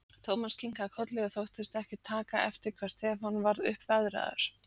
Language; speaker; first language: Icelandic; native; Icelandic